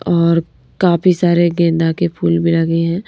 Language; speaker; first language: Hindi; native; Hindi